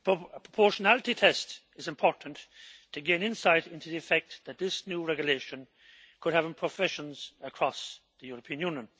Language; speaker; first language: English; native; English